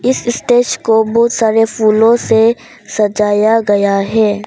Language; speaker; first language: Hindi; non-native, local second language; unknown